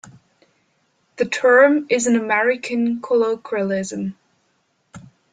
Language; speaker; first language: English; non-native, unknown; German